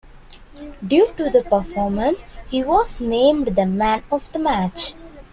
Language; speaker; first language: English; non-native, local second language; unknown